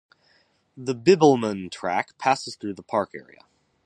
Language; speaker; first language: English; native; English